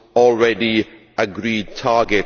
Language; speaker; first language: English; native; English